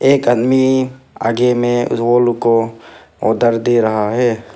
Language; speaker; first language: Hindi; non-native, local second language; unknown